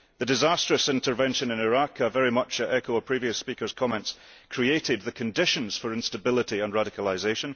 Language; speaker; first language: English; early bilingual, heritage; English